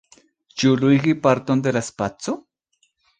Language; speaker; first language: Esperanto; non-native, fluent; Spanish